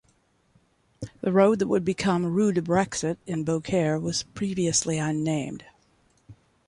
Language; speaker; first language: English; native; English